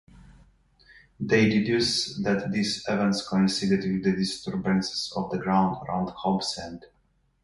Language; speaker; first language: English; native; English